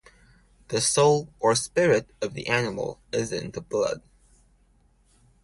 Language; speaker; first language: English; non-native, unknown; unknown